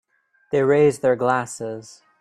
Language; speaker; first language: English; native; English